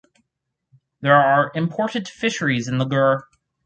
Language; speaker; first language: English; native; English